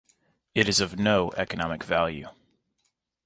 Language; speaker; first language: English; native; English